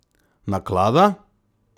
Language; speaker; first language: Slovenian; non-native, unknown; Macedonian